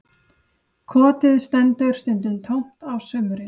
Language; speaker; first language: Icelandic; native; Icelandic